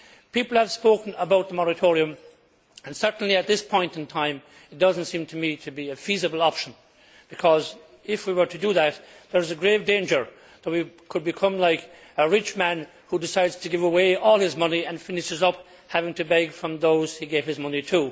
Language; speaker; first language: English; native; English